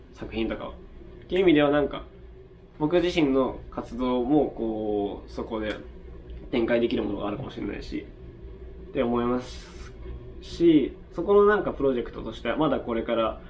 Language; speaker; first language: Japanese; native; Japanese